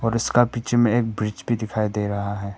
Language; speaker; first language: Hindi; non-native, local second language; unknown